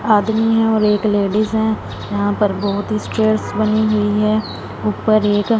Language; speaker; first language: Hindi; non-native, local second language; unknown